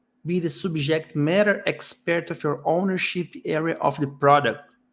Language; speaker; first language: English; non-native, fluent; Portuguese